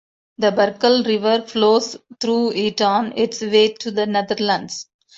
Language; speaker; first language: English; non-native, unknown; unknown